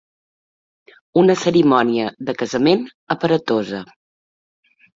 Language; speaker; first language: Catalan; native; Catalan